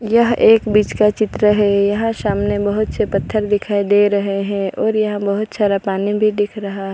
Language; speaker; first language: Hindi; non-native, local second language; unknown